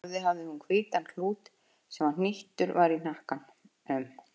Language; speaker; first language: Icelandic; native; Icelandic